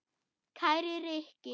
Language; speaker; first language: Icelandic; non-native, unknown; German